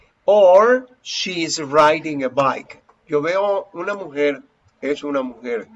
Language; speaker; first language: Spanish; native; Spanish